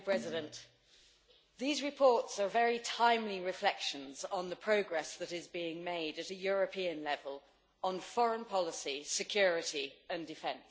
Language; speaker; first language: English; native; English